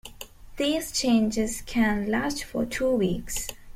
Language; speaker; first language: English; non-native, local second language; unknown